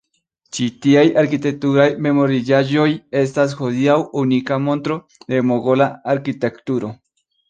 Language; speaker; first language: Esperanto; non-native, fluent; Spanish